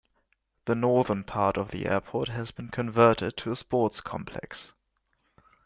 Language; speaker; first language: English; non-native, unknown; German